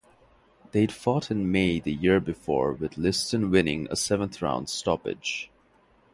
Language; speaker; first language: English; non-native, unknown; Bangla